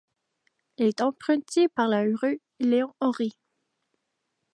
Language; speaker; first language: French; native; French